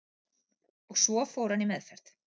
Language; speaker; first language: Icelandic; native; Icelandic